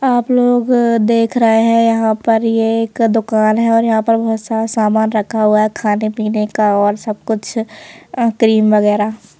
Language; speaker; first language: Hindi; native; Hindi